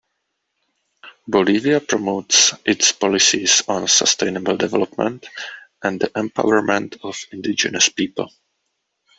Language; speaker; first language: English; non-native, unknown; Czech